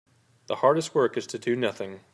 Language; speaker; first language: English; native; English